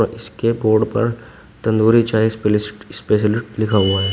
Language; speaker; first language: Hindi; native; Hindi